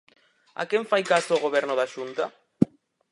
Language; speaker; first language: Galician; native; Galician